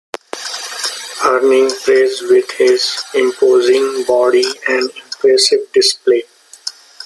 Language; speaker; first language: English; non-native, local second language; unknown